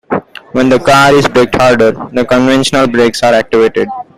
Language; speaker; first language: English; non-native, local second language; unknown